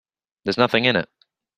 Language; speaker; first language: English; native; English